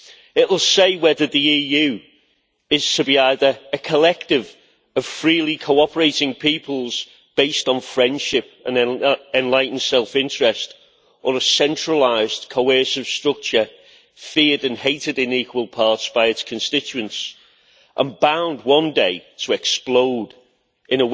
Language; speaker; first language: English; native; English